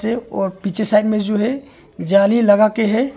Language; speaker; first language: Hindi; non-native, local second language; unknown